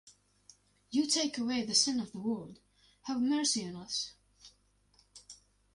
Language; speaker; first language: English; non-native, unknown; Latvian